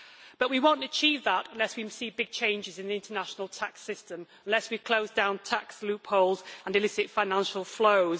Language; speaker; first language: English; native; English